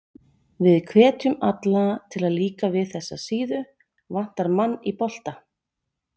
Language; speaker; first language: Icelandic; native; Icelandic